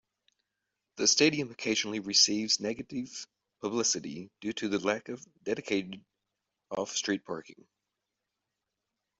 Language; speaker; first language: English; native; English